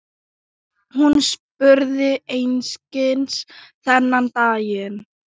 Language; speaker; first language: Icelandic; non-native, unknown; Thai